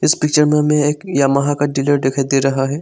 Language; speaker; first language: Hindi; non-native, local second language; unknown